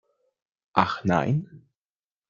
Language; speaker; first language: German; non-native, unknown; Slovak